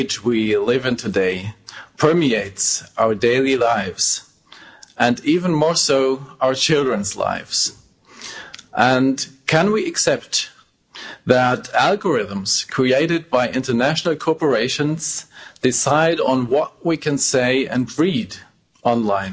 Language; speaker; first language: English; non-native, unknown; German